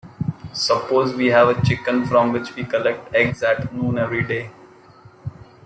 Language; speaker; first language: English; non-native, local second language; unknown